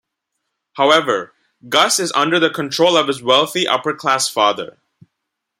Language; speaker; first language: English; non-native, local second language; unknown